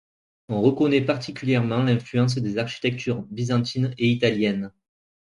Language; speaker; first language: French; native; French